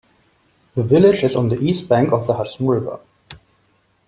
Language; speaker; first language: English; non-native, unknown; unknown